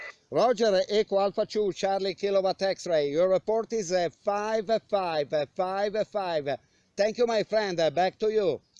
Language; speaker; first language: English; non-native, learner; Italian